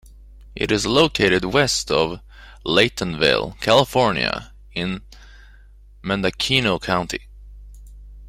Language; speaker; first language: English; native; English